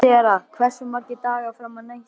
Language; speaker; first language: Icelandic; native; Icelandic